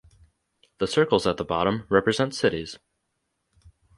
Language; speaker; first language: English; native; English